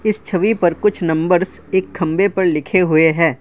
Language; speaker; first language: Hindi; non-native, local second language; Assamese